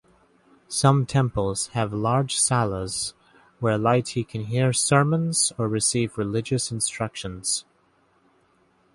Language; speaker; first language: English; native; English